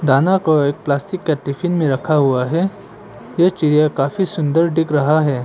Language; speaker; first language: Hindi; non-native, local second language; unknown